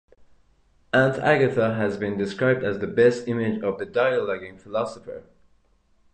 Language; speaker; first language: English; non-native, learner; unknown